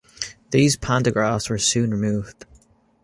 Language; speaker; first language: English; native; English